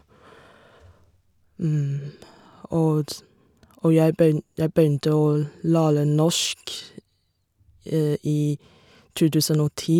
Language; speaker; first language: Norwegian; non-native, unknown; Chinese